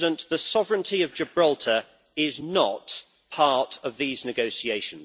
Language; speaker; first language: English; native; English